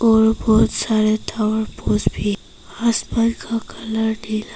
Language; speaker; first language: Hindi; non-native, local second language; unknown